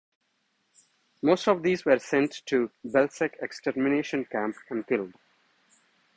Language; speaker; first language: English; non-native, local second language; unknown